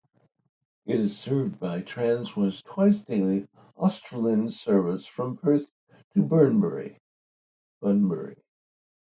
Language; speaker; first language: English; native; English